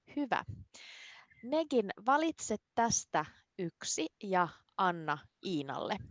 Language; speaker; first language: Finnish; native; Finnish